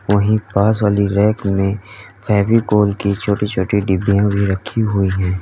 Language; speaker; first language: Hindi; native; Hindi